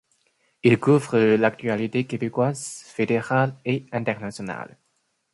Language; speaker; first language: French; non-native, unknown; Chinese